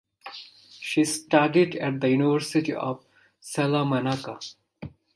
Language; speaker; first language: English; non-native, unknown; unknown